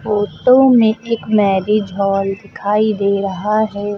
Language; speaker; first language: Hindi; native; Hindi